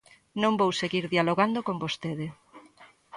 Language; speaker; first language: Galician; native; Galician